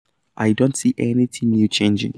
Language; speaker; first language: English; non-native, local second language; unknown